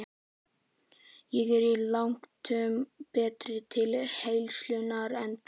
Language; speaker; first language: Icelandic; native; Icelandic